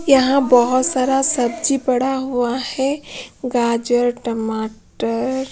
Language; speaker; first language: Hindi; non-native, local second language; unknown